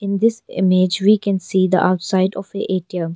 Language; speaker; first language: English; non-native, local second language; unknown